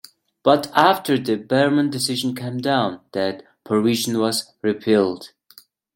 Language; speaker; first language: English; non-native, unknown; Mongolian